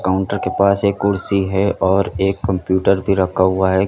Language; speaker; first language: Hindi; native; Hindi